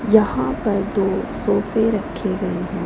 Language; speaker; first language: Hindi; non-native, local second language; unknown